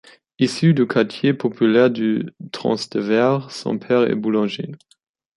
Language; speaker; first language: French; non-native, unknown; German